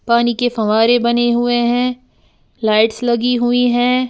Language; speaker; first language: Hindi; native; Hindi